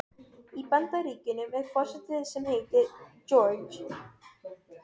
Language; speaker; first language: Icelandic; non-native, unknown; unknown